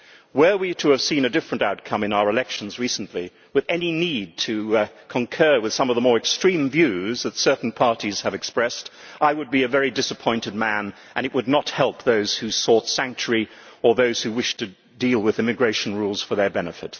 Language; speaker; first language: English; native; English